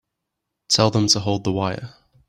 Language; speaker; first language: English; native; English